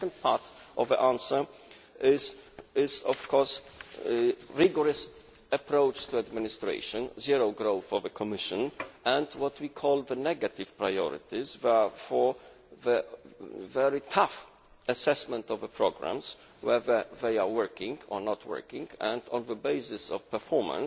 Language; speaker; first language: English; non-native, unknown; Polish